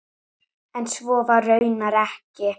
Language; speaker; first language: Icelandic; native; Icelandic